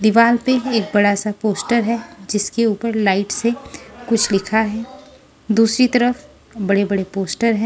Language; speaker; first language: Hindi; non-native, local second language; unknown